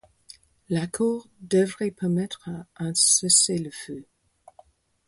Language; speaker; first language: French; non-native, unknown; English